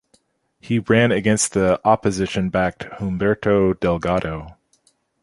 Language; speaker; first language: English; native; English